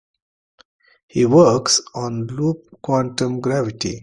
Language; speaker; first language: English; non-native, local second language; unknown